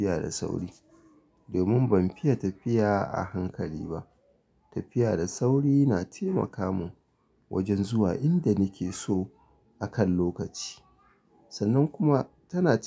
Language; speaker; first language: Hausa; native; Hausa